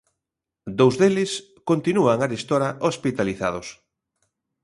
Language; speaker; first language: Galician; native; Galician